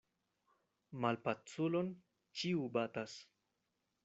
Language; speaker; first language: Esperanto; non-native, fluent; Spanish